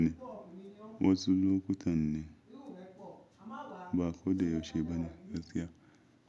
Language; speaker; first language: Hausa; non-native, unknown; Yoruba